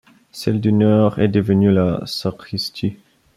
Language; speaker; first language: French; non-native, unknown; Bulgarian